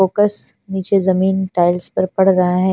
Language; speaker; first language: Hindi; non-native, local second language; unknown